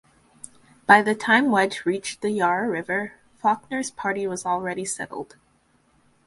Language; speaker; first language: English; native; English